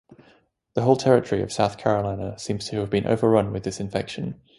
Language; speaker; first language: English; native; English